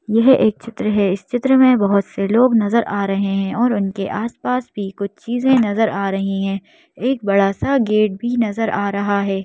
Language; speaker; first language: Hindi; native; Hindi